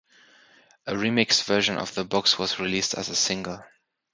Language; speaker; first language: English; native; English